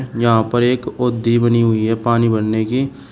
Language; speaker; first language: Hindi; native; Hindi